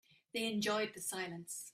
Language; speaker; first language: English; native; English